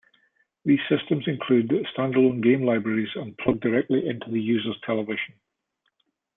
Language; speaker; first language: English; native; English